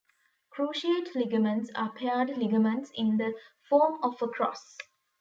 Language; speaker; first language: English; non-native, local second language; Tamil